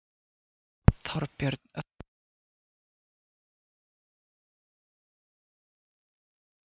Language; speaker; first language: Icelandic; native; Icelandic